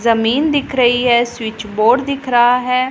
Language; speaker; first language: Hindi; non-native, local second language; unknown